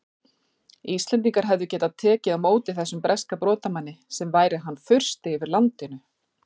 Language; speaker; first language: Icelandic; native; Icelandic